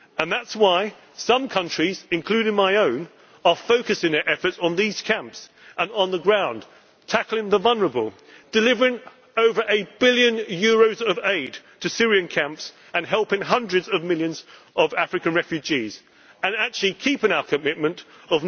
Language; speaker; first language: English; native; English